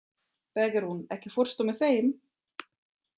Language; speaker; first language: Icelandic; non-native, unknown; German